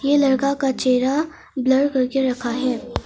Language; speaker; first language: Hindi; non-native, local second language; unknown